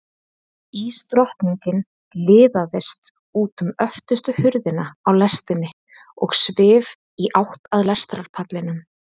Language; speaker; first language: Icelandic; native; Icelandic